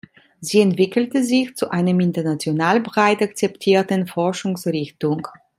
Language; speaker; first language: German; non-native, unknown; Italian